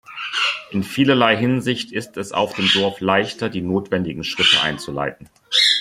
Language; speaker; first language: German; native; German